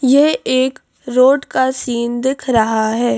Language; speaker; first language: Hindi; native; Hindi